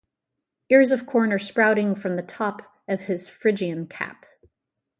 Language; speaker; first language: English; native; English